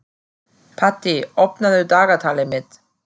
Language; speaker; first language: Icelandic; non-native, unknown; German